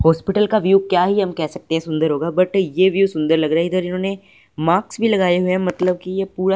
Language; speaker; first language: Hindi; non-native, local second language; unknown